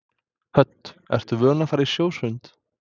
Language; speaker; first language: Icelandic; non-native, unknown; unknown